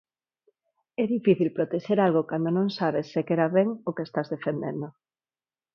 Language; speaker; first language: Galician; non-native, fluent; Spanish